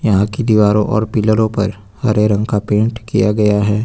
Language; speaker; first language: Hindi; native; Hindi